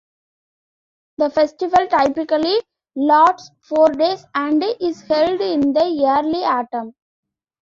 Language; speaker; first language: English; non-native, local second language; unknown